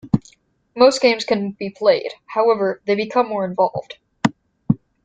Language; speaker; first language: English; native; English